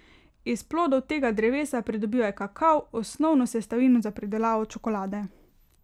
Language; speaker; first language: Slovenian; native; Slovenian